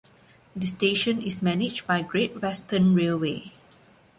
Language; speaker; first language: English; non-native, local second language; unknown